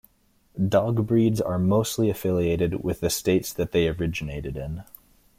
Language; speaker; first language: English; native; English